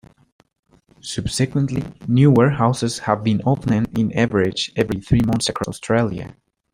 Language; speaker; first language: English; non-native, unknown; Spanish